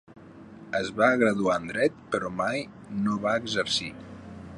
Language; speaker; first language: Catalan; native; Catalan